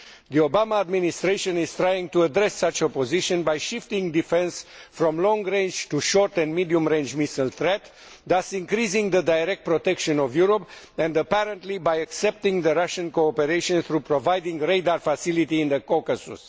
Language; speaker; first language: English; non-native, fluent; Romanian